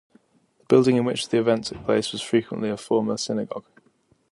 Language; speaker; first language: English; native; English